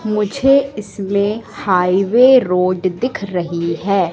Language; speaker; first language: Hindi; native; Hindi